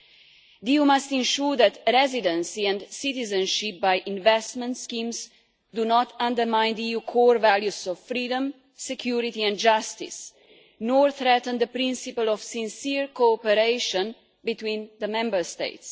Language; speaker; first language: English; non-native, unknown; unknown